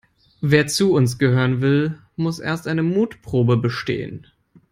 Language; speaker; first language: English; non-native, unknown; German